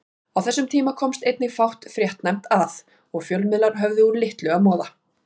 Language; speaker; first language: Icelandic; native; Icelandic